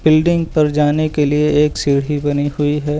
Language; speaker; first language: Hindi; native; Hindi